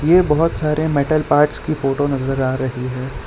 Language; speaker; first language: Hindi; non-native, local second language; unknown